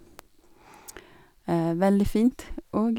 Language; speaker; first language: Norwegian; non-native, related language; Swedish